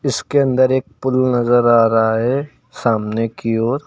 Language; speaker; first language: Hindi; native; Hindi